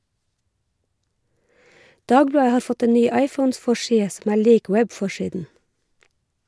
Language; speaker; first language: Norwegian; native; Norwegian